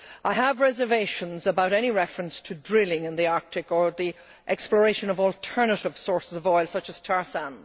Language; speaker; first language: English; native; English